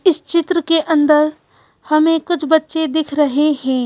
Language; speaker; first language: Hindi; native; Hindi